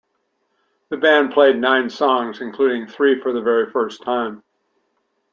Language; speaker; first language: English; native; English